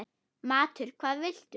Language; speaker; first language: Icelandic; non-native, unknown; German